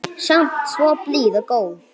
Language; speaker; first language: Icelandic; non-native, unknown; English